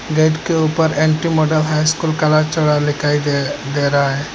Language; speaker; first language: Hindi; non-native, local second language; Bangla